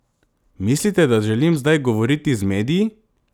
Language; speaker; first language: Slovenian; non-native, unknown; Macedonian